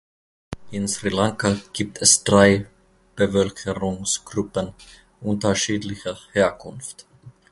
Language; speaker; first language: German; non-native, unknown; Finnish